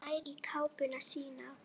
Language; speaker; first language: Icelandic; non-native, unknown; Polish